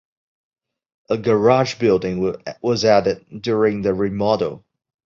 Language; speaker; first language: English; non-native, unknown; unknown